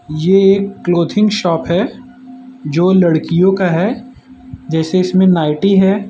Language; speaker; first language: Hindi; non-native, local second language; Gujarati